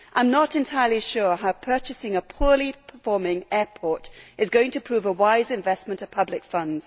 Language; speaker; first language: English; native; English